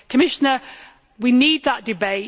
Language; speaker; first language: English; native; English